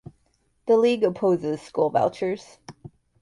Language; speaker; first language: English; native; English